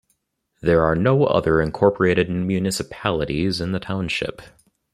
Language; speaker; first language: English; native; English